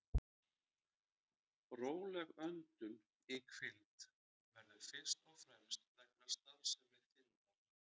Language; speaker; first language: Icelandic; native; Icelandic